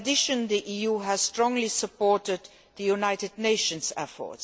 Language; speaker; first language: English; non-native, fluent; Luxembourgish